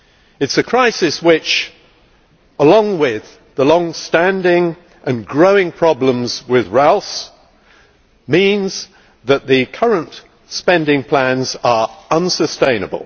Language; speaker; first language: English; native; English